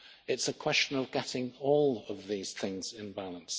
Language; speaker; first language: English; native; English